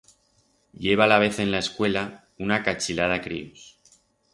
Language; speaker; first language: Aragonese; non-native, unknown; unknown